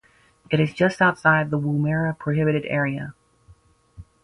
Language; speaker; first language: English; native; English